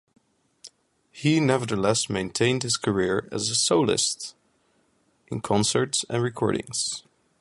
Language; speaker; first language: English; non-native, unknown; Dutch